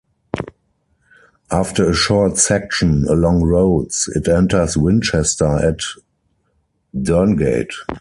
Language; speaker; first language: English; non-native, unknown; German